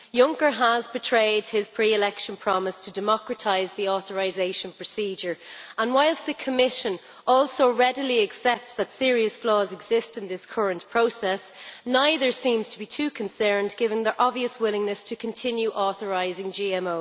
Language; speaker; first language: English; native; English